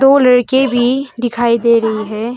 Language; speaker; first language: Hindi; non-native, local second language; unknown